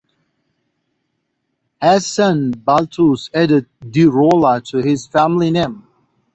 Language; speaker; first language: English; non-native, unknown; Pashto